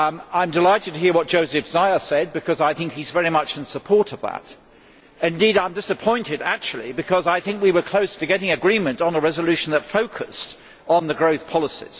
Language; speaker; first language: English; native; English